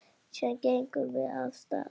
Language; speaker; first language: Icelandic; native; Icelandic